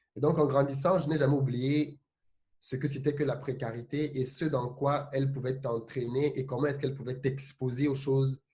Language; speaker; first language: French; non-native, local second language; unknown